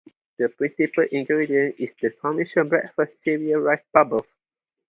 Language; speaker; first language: English; non-native, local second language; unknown